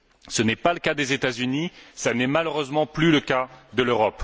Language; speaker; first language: French; native; French